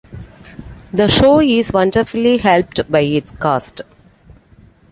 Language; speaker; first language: English; non-native, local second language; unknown